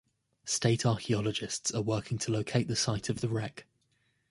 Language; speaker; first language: English; native; English